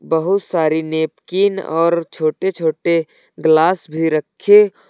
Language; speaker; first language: Hindi; native; Hindi